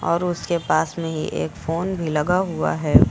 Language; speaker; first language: Hindi; native; Hindi